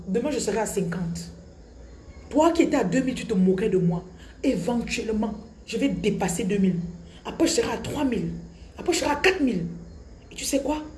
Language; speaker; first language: French; non-native, local second language; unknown